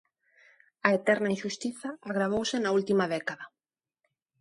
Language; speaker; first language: Galician; non-native, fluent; Spanish